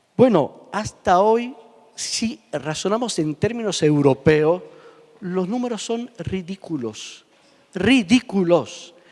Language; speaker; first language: Spanish; non-native, fluent; Italian